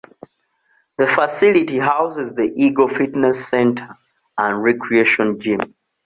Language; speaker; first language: English; non-native, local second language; Ganda